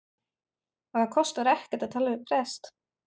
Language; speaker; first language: Icelandic; non-native, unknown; German